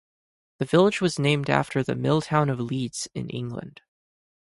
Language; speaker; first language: English; native; English